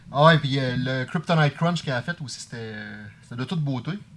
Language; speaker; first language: French; native; French